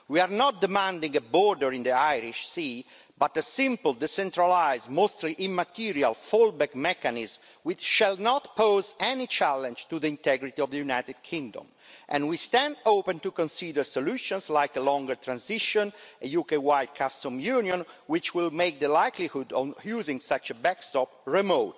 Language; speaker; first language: English; non-native, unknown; Italian